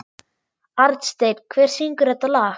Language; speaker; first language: Icelandic; non-native, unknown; German